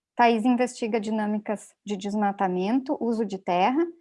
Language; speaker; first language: Portuguese; native; Portuguese